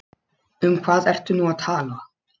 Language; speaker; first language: Icelandic; non-native, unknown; Polish